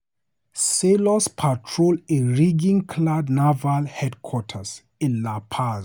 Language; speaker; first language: English; non-native, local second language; Hausa